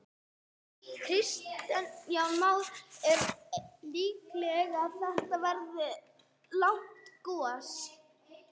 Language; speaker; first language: Icelandic; non-native, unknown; English